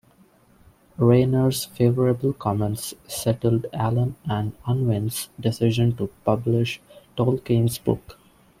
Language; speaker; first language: English; non-native, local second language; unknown